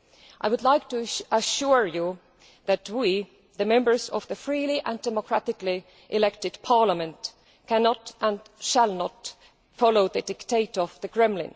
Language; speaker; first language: English; non-native, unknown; Estonian